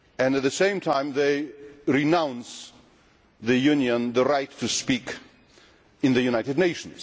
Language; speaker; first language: English; non-native, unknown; Polish